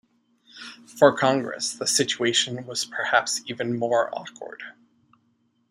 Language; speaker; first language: English; native; English